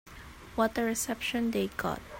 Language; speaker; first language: English; non-native, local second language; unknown